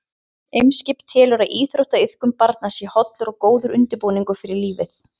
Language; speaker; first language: Icelandic; native; Icelandic